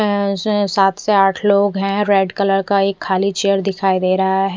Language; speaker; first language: Hindi; non-native, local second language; Punjabi